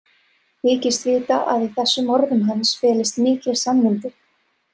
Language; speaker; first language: Icelandic; non-native, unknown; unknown